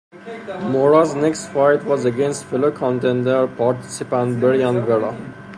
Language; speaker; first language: English; non-native, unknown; Persian